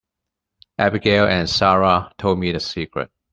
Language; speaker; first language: English; non-native, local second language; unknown